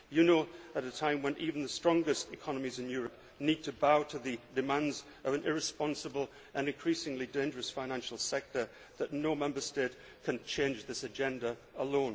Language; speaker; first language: English; native; English